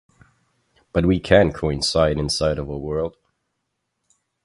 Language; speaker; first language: English; non-native, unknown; German